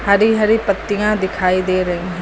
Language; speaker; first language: Hindi; native; Hindi